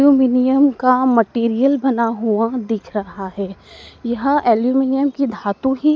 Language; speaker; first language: Hindi; native; Hindi